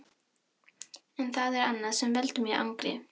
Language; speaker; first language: Icelandic; non-native, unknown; Filipino